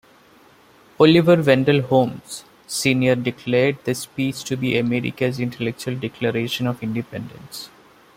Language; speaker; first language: English; non-native, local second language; Malayalam